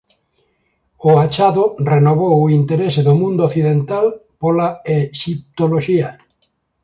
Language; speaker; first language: Galician; native; Galician